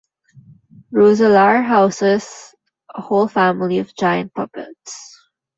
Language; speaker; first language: English; non-native, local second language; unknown